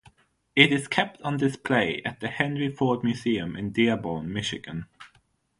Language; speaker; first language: English; non-native, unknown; German